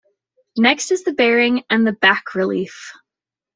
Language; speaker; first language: English; native; English